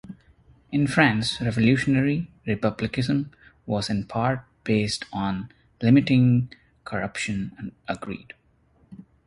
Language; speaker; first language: English; non-native, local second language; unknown